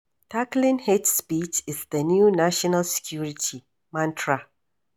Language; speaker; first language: English; non-native, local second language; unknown